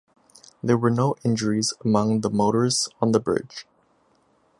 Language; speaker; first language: English; native; English